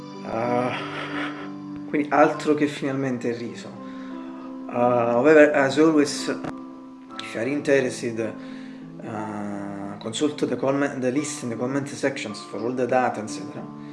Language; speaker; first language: English; non-native, fluent; Italian